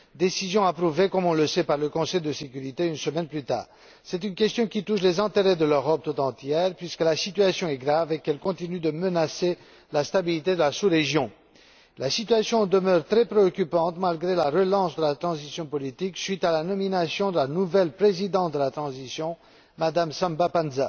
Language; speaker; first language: French; non-native, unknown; Romanian